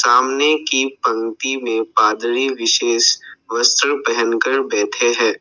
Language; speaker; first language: Hindi; non-native, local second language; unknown